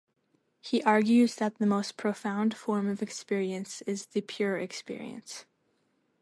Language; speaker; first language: English; native; English